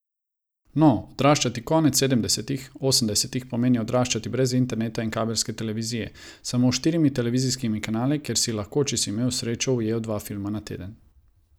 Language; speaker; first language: Slovenian; non-native, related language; Croatian